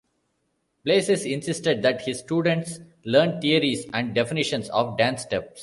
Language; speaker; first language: English; non-native, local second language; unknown